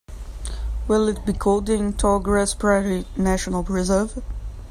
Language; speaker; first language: English; native; English